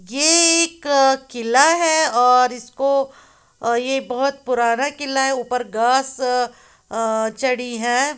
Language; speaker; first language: Hindi; native; Hindi